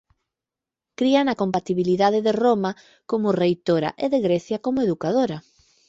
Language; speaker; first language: Galician; native; Galician